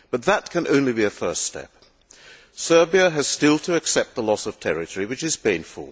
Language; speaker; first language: English; non-native, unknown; Hungarian